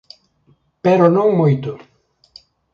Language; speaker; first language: Galician; native; Galician